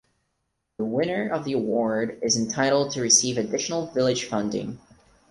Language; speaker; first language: English; non-native, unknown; Portuguese